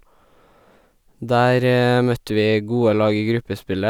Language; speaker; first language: Norwegian; native; Norwegian